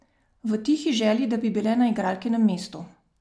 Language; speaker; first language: Slovenian; native; Slovenian